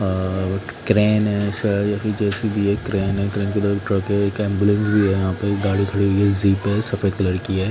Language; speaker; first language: Hindi; non-native, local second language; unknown